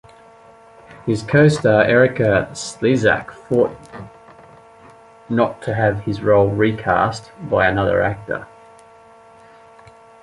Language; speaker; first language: English; native; English